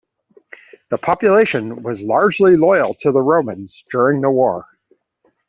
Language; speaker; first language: English; native; English